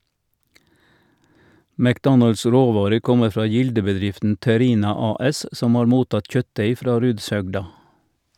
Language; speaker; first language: Norwegian; native; Norwegian